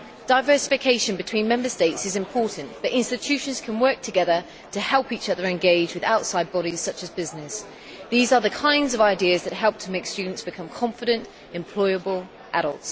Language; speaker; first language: English; native; English